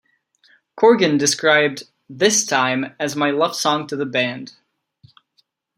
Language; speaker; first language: English; non-native, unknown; Czech